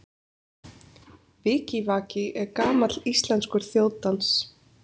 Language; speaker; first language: Icelandic; native; Icelandic